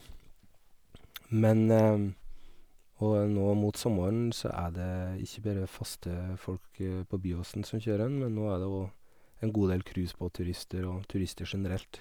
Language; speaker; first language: Norwegian; native; Norwegian